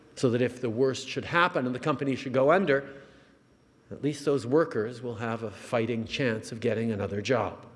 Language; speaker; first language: English; early bilingual, other home language; French